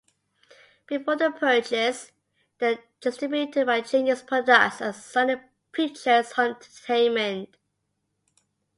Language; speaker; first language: English; native; English